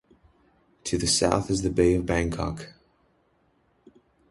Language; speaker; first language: English; native; English